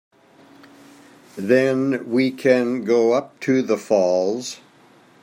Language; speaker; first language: English; native; English